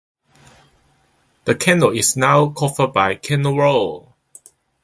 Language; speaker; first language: English; non-native, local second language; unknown